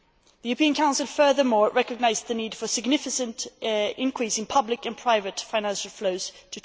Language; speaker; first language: English; non-native, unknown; Swedish